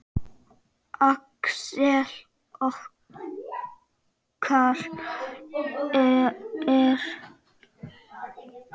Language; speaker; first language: Icelandic; non-native, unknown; Czech